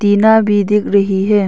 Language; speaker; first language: Hindi; non-native, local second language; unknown